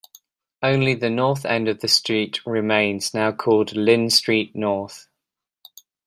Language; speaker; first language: English; native; English